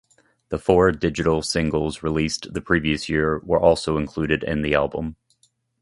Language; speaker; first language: English; native; English